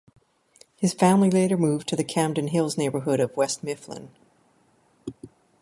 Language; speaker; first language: English; native; English